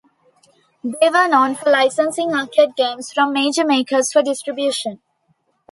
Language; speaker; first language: English; non-native, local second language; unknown